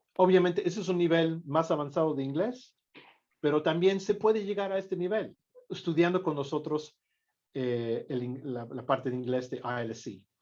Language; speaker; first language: Spanish; non-native, fluent; English